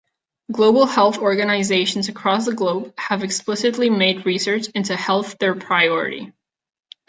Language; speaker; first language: English; non-native, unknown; Catalan